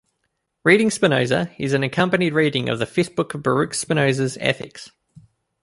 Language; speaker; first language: English; native; English